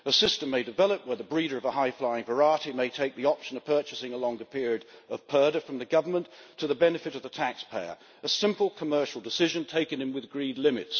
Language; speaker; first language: English; native; English